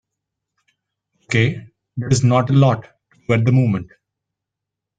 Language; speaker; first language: English; non-native, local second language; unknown